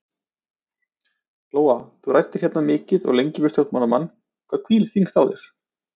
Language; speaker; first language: Icelandic; native; Icelandic